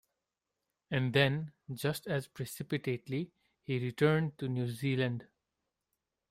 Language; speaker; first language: English; non-native, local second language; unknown